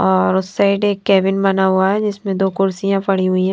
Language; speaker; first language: Hindi; non-native, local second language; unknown